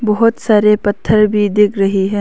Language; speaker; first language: Hindi; non-native, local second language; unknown